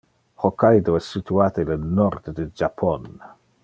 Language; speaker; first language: Interlingua; non-native, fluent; Dutch